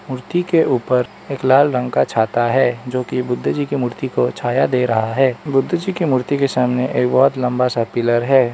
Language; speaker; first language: Hindi; non-native, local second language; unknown